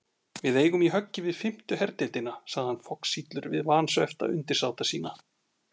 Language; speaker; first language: Icelandic; native; Icelandic